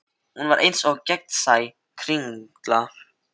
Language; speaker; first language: Icelandic; non-native, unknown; Filipino